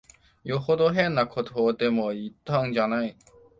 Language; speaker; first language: Japanese; non-native, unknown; Chinese